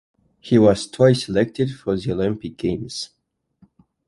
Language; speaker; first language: English; non-native, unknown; French